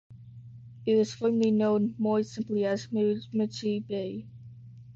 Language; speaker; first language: English; native; English